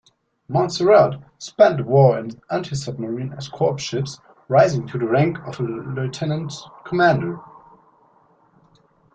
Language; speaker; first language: English; non-native, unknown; German